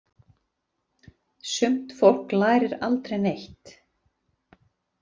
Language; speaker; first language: Icelandic; native; Icelandic